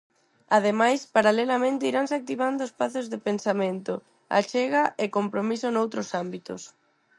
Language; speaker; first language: Galician; non-native, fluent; Spanish